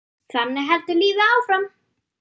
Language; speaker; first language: Icelandic; non-native, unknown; German